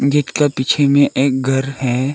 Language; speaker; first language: Hindi; non-native, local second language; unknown